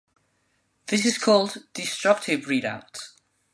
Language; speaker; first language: English; non-native, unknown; Spanish